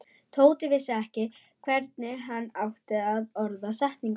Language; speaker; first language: Icelandic; non-native, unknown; German